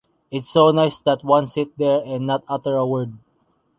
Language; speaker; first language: English; non-native, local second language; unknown